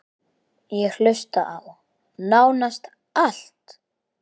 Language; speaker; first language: Icelandic; native; Icelandic